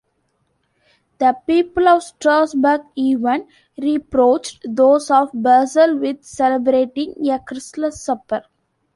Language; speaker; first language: English; non-native, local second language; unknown